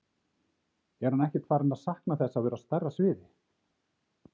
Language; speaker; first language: Icelandic; native; Icelandic